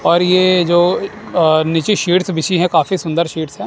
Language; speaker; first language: Hindi; non-native, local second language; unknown